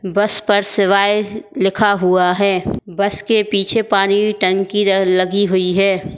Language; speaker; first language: Hindi; native; Hindi